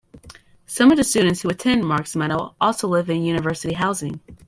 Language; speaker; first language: English; native; English